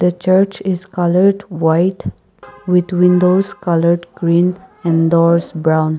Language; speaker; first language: English; non-native, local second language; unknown